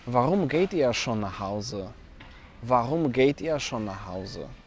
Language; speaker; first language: German; non-native, fluent; Polish